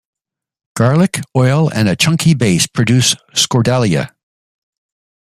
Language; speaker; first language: English; native; English